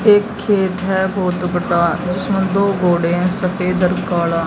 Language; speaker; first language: Hindi; native; Hindi